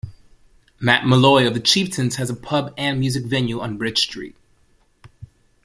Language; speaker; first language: English; native; English